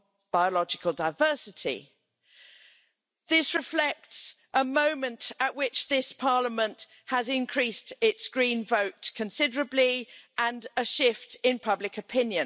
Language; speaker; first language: English; native; English